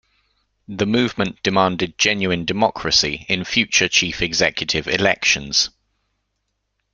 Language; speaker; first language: English; native; English